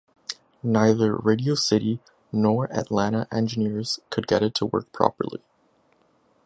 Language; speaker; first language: English; native; English